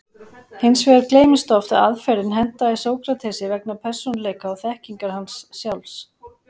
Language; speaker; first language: Icelandic; native; Icelandic